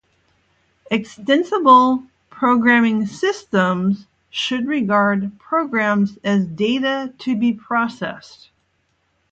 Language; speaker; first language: English; native; English